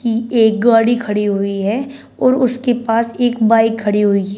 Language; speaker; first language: Hindi; native; Hindi